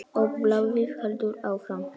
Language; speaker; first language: Icelandic; non-native, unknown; Polish